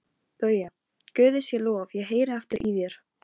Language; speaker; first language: Icelandic; non-native, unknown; Polish